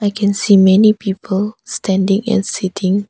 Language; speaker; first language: English; non-native, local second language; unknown